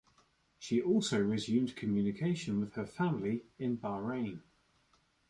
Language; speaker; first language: English; native; English